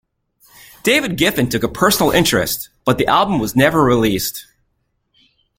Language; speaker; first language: English; native; English